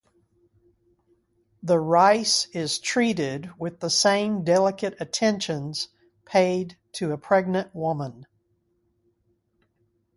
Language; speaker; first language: English; native; English